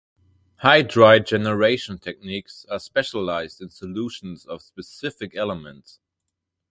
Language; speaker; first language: English; non-native, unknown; German